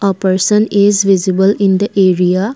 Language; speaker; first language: English; non-native, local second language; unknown